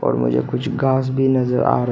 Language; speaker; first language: Hindi; non-native, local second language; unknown